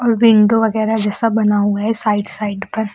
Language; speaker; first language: Hindi; native; Hindi